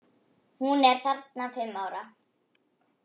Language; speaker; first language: Icelandic; non-native, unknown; Polish